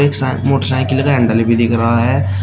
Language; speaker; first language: Hindi; native; Hindi